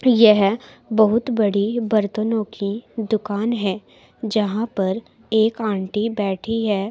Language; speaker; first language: Hindi; native; Hindi